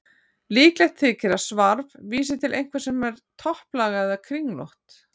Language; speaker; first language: Icelandic; native; Icelandic